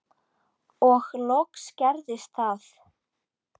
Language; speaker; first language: Icelandic; native; Icelandic